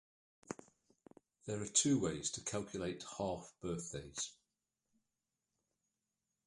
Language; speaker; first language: English; native; English